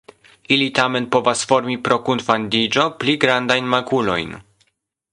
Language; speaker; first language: Esperanto; non-native, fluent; Polish